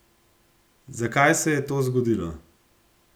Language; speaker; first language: Slovenian; native; Slovenian